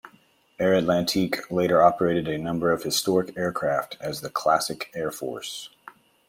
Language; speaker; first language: English; native; English